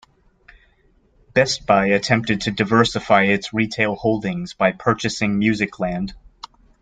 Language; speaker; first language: English; native; English